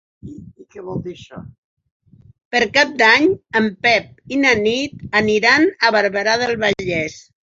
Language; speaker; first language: Catalan; non-native, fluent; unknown